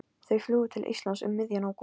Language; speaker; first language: Icelandic; non-native, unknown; Polish